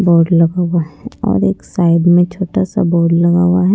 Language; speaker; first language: Hindi; non-native, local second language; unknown